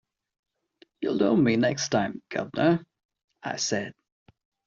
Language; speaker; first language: English; non-native, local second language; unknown